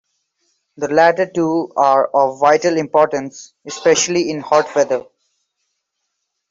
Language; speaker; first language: English; non-native, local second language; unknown